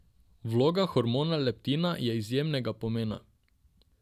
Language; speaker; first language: Slovenian; non-native, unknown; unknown